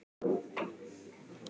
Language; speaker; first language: Icelandic; native; Icelandic